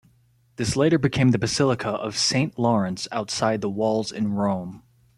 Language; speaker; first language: English; native; English